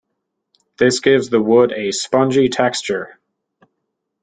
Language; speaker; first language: English; native; English